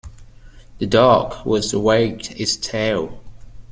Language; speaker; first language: English; native; English